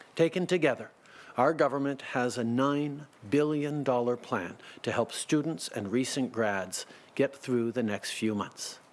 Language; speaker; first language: English; early bilingual, other home language; French